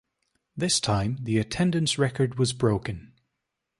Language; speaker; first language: English; native; English